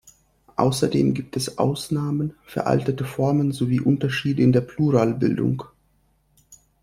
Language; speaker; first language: German; non-native, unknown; Russian